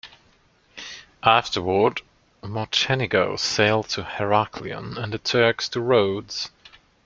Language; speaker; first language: English; non-native, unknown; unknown